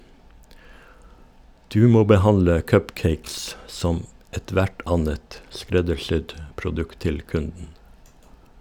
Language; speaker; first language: Norwegian; native; Norwegian